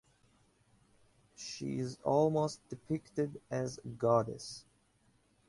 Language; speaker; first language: English; non-native, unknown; Persian